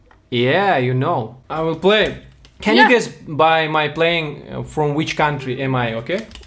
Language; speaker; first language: English; non-native, learner; Russian